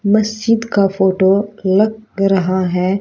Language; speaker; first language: Hindi; native; Hindi